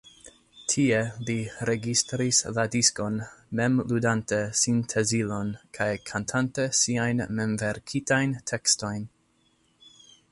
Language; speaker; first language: Esperanto; non-native, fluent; English